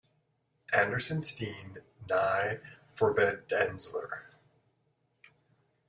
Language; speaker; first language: English; native; English